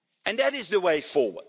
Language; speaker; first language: English; non-native, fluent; Dutch